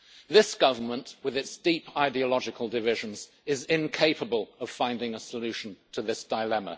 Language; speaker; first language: English; native; English